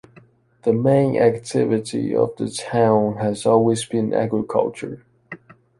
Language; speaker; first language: English; non-native, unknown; Chinese